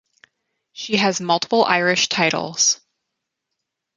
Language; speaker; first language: English; native; English